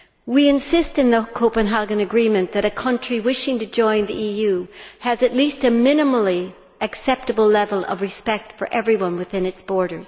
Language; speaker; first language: English; native; English